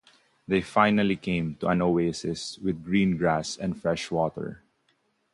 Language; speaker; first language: English; non-native, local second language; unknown